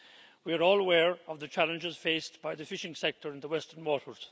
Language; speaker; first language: English; native; English